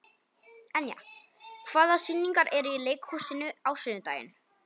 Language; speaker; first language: Icelandic; non-native, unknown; Polish